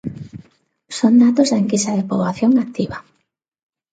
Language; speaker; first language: Galician; non-native, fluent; Spanish